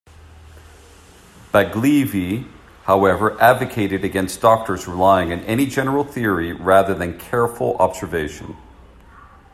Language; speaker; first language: English; native; English